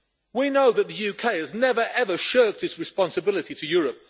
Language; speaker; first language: English; native; English